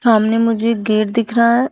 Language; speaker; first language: Hindi; native; Hindi